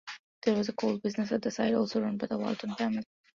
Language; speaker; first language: English; non-native, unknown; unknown